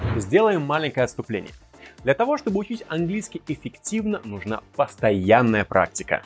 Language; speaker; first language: Russian; native; Russian